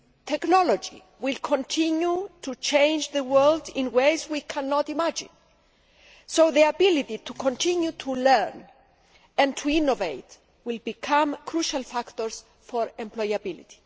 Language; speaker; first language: English; non-native, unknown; Greek